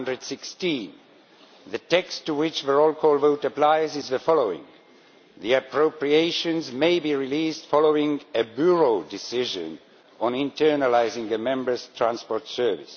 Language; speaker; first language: English; non-native, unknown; Estonian